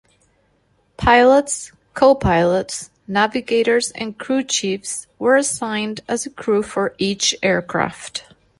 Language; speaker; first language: English; non-native, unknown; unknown